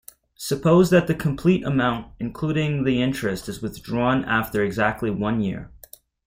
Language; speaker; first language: English; native; English